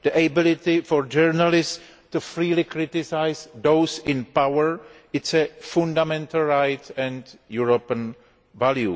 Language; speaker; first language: English; non-native, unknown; Greek